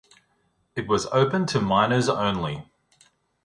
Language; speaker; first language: English; native; English